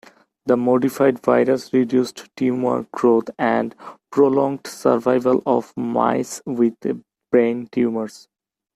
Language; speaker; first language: English; non-native, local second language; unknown